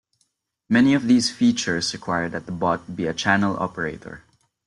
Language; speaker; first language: English; non-native, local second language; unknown